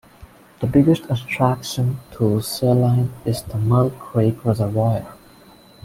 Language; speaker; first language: English; non-native, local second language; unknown